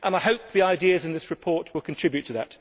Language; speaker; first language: English; native; English